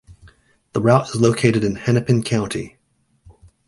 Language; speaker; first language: English; native; English